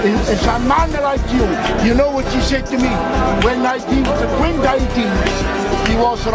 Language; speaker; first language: English; non-native, learner; Italian